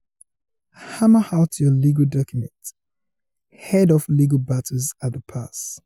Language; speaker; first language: English; non-native, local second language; Yoruba